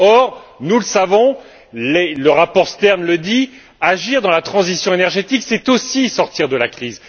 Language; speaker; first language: French; native; French